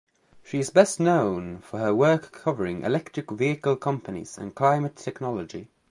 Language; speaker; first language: English; native; English